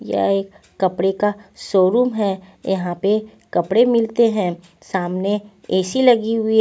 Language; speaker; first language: Hindi; non-native, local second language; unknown